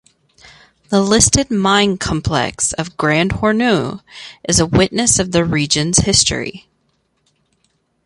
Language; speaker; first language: English; native; English